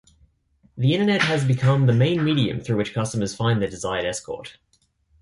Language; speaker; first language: English; native; English